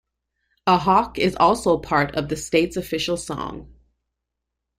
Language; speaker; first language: English; native; English